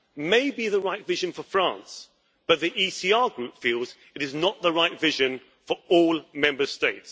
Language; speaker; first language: English; native; English